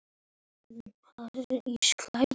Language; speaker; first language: Icelandic; native; Icelandic